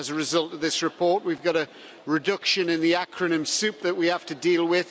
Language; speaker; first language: English; native; English